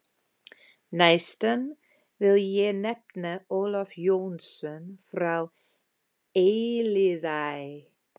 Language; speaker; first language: Icelandic; non-native, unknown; English